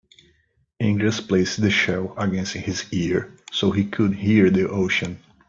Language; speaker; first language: English; native; English